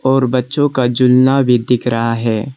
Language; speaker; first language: Hindi; non-native, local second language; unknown